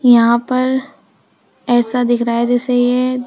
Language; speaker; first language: Hindi; native; Hindi